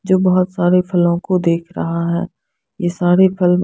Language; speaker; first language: Hindi; non-native, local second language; Punjabi